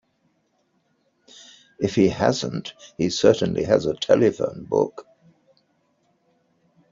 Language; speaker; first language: English; native; English